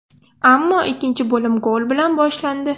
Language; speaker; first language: Uzbek; non-native, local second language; Russian